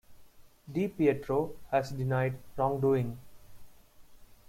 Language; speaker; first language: English; non-native, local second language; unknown